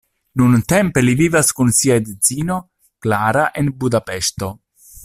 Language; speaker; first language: Esperanto; non-native, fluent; Italian